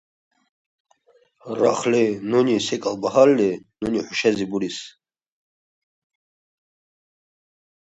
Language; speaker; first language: Russian; non-native, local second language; Dargwa